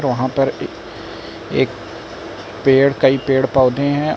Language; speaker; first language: Hindi; native; Hindi